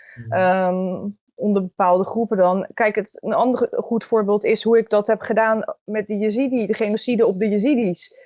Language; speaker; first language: Dutch; native; Dutch